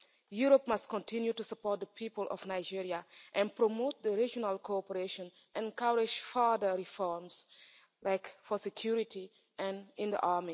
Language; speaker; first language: English; non-native, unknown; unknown